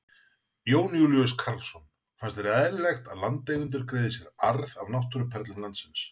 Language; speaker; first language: Icelandic; native; Icelandic